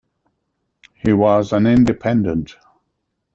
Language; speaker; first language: English; native; English